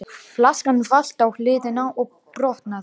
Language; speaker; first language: Icelandic; non-native, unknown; Romanian